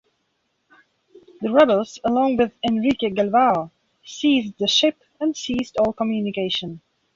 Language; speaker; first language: English; non-native, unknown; Belarusian